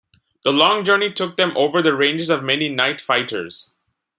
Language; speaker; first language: English; non-native, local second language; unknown